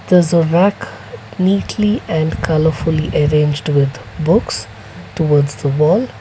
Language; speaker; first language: English; non-native, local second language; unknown